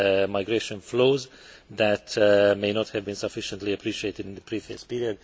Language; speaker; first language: English; non-native, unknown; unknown